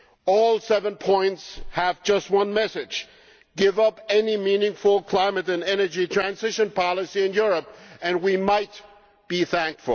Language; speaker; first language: English; non-native, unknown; German